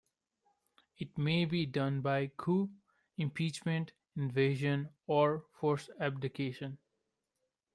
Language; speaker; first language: English; non-native, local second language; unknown